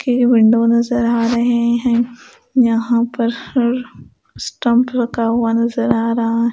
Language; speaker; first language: Hindi; non-native, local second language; Punjabi